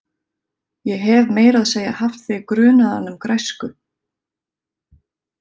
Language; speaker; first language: Icelandic; native; Icelandic